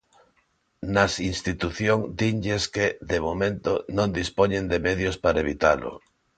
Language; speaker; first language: Galician; non-native, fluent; Spanish